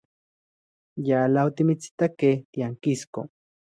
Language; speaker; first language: Central Puebla Nahuatl; native; Central Puebla Nahuatl